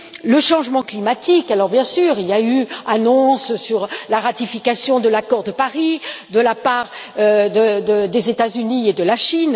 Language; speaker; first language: French; native; French